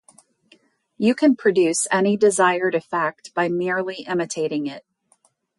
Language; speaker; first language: English; native; English